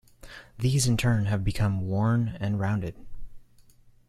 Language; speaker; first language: English; native; English